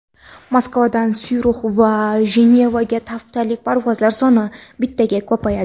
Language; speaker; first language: Uzbek; non-native, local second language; Kara-Kalpak